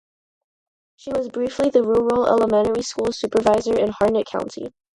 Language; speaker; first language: English; non-native, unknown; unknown